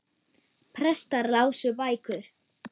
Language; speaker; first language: Icelandic; non-native, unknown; German